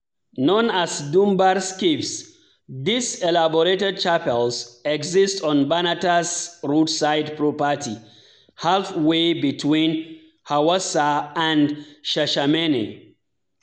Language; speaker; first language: English; non-native, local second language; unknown